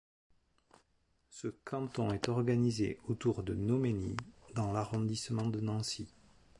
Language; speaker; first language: French; native; French